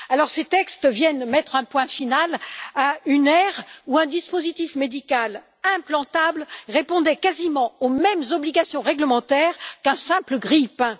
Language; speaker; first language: French; native; French